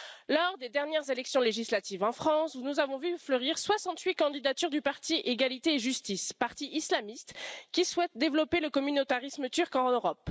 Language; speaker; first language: French; native; French